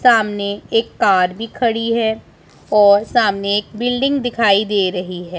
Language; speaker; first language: Hindi; non-native, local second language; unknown